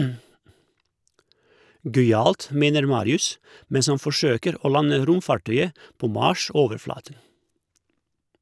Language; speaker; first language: Norwegian; non-native, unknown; Croatian